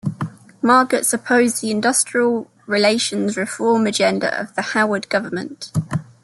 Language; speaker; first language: English; native; English